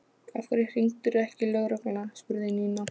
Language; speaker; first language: Icelandic; non-native, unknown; Polish